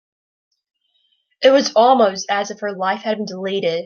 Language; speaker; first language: English; native; English